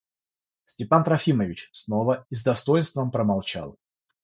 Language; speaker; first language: Russian; non-native, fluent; Georgian